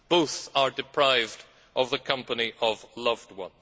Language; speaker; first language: English; native; English